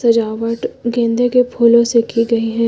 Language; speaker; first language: Hindi; native; Hindi